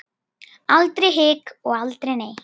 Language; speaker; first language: Icelandic; native; Icelandic